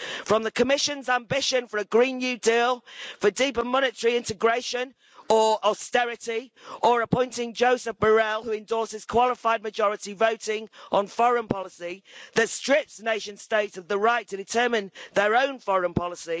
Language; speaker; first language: English; native; English